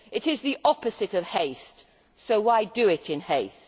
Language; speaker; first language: English; native; English